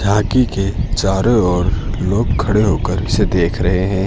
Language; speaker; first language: Hindi; native; Hindi